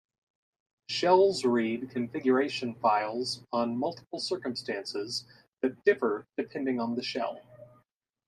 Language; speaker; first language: English; native; English